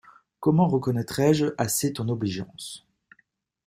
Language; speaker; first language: French; native; French